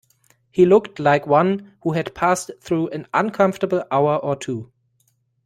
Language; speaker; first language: English; non-native, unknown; German